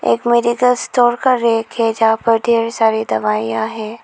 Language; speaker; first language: Hindi; non-native, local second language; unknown